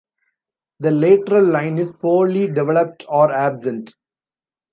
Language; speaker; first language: English; non-native, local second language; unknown